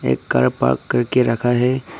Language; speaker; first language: Hindi; non-native, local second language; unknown